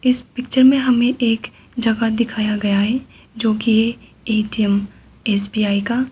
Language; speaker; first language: Hindi; non-native, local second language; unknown